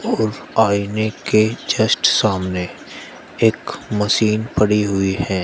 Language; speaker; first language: Hindi; native; Hindi